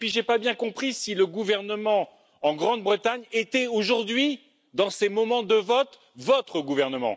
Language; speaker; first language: French; native; French